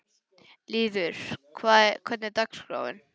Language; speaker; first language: Icelandic; non-native, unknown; English